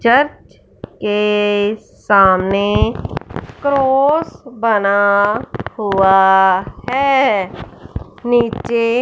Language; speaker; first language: Hindi; non-native, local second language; Punjabi